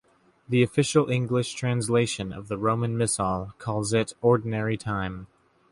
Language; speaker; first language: English; native; English